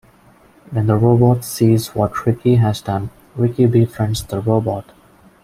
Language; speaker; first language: English; non-native, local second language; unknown